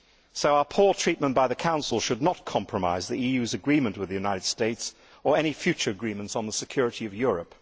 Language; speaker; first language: English; native; English